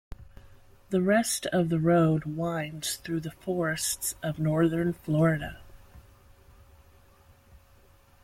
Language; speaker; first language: English; native; English